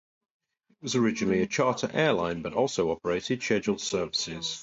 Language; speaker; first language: English; native; English